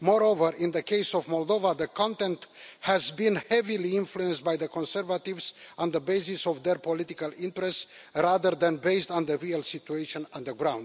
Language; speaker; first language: English; non-native, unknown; Romanian